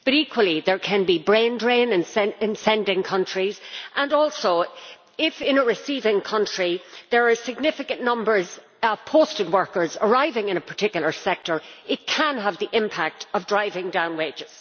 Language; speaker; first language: English; native; English